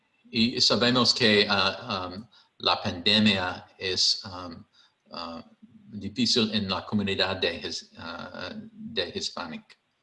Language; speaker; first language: Spanish; non-native, learner; English